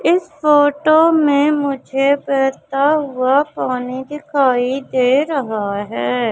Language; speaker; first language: Hindi; native; Hindi